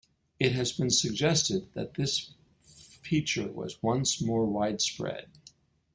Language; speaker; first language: English; native; English